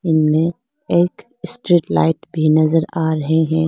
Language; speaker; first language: Hindi; non-native, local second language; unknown